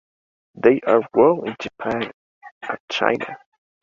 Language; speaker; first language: English; native; English